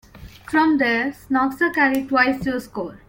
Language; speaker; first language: English; non-native, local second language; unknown